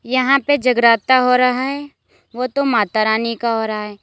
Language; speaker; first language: Hindi; native; Hindi